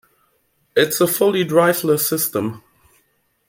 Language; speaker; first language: English; non-native, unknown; German